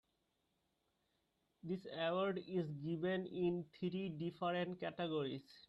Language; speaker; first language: English; non-native, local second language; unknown